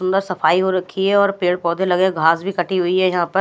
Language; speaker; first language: Hindi; non-native, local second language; Punjabi